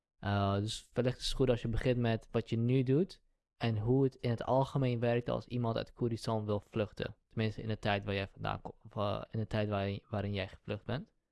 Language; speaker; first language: Dutch; early bilingual, other home language; Central Kurdish